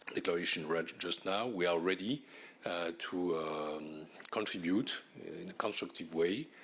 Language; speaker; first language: English; non-native, fluent; French